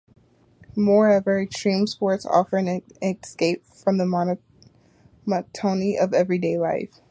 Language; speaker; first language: English; native; English